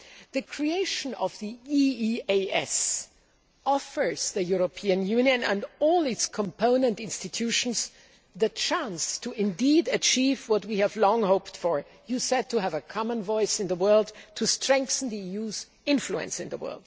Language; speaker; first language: English; non-native, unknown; German